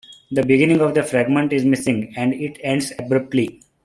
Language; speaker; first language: English; non-native, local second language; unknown